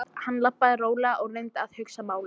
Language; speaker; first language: Icelandic; non-native, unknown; English